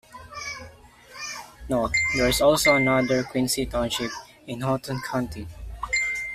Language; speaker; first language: English; non-native, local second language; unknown